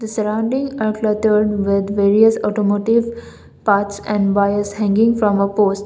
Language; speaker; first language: English; non-native, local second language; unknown